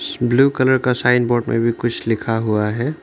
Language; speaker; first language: Hindi; non-native, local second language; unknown